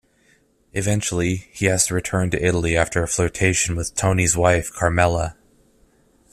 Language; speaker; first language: English; native; English